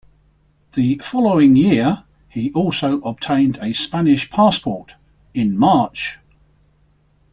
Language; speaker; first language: English; native; English